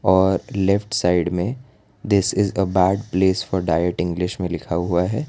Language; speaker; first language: Hindi; non-native, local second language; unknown